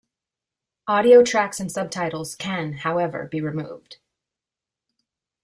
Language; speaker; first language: English; native; English